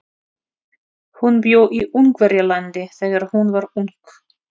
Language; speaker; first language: Icelandic; non-native, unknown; Russian